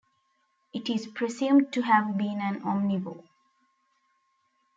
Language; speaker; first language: English; non-native, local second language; Tamil